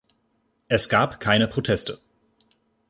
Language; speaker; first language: German; native; German